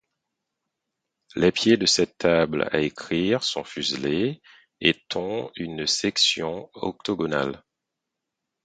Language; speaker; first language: French; non-native, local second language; Haitian Creole